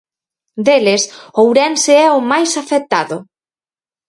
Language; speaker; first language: Galician; native; Galician